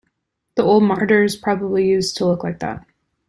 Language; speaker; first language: English; native; English